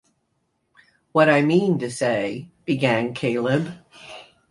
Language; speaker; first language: English; native; English